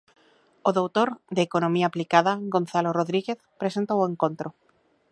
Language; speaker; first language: Galician; native; Galician